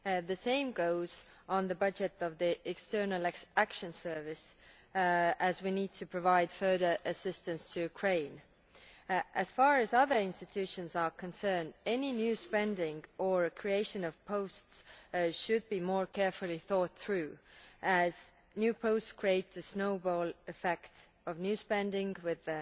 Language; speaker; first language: English; non-native, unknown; Estonian